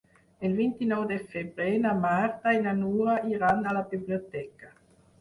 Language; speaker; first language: Catalan; non-native, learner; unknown